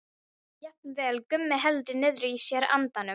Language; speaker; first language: Icelandic; non-native, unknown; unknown